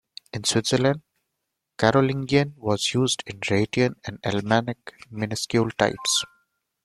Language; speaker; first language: English; non-native, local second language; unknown